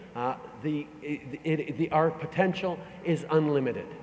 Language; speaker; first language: English; native; English